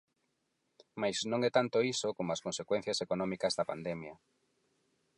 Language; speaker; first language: Galician; non-native, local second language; Spanish